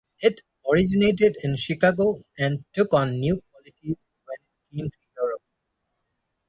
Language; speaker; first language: English; non-native, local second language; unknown